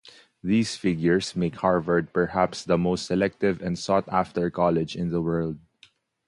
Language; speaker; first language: English; non-native, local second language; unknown